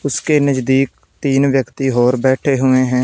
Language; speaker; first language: Hindi; non-native, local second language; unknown